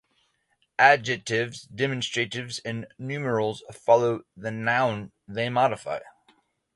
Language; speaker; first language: English; native; English